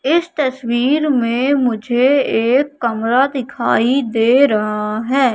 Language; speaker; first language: Hindi; native; Hindi